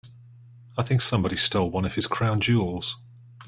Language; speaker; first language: English; native; English